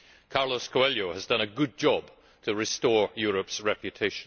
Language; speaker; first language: English; native; English